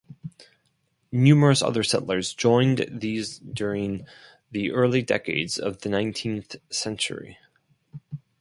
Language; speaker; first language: English; non-native, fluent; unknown